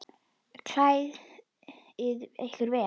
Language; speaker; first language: Icelandic; native; Icelandic